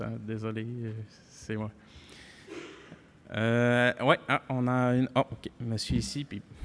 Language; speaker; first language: French; native; French